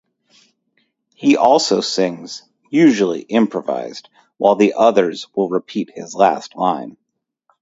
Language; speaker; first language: English; native; English